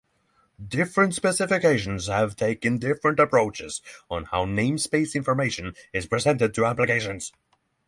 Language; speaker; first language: English; non-native, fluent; Norwegian